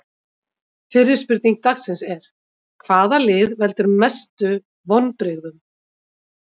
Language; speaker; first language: Icelandic; native; Icelandic